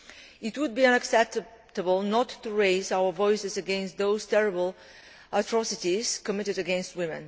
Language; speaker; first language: English; non-native, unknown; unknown